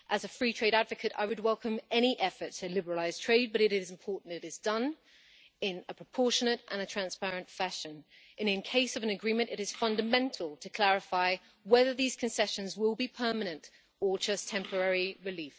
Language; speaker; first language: English; native; English